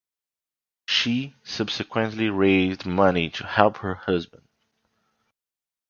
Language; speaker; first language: English; non-native, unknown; Portuguese